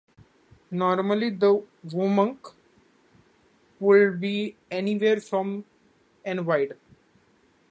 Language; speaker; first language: English; non-native, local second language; Marathi